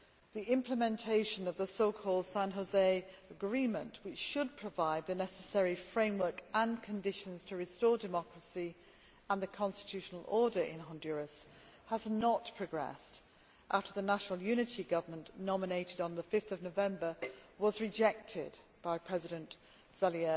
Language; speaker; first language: English; native; English